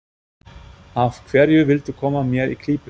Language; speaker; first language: Icelandic; non-native, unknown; German